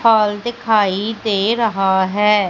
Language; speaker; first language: Hindi; native; Hindi